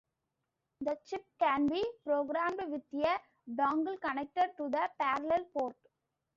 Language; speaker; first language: English; non-native, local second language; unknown